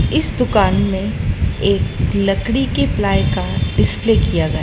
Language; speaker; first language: Hindi; native; Hindi